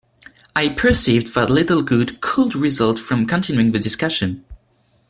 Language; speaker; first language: English; non-native, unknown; French